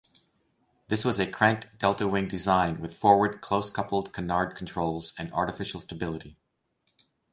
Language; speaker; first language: English; native; English